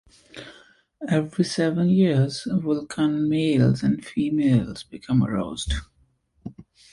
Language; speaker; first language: English; native; English